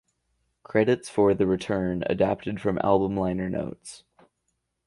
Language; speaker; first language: English; native; English